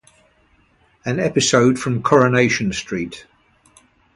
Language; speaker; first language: English; native; English